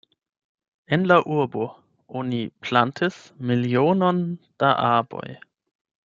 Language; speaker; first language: Esperanto; non-native, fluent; German